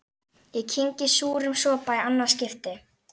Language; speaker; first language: Icelandic; native; Icelandic